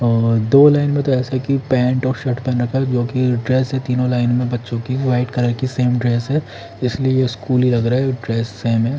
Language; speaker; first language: Hindi; native; Hindi